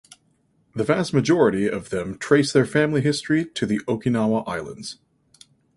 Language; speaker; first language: English; native; English